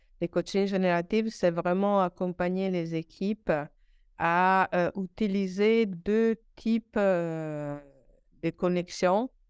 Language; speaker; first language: French; non-native, fluent; Italian